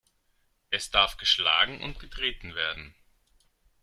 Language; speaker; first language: German; non-native, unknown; Greek